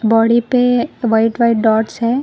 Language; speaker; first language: Hindi; non-native, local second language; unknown